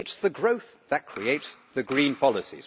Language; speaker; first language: English; native; English